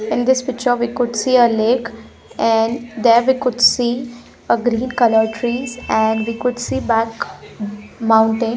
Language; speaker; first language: English; non-native, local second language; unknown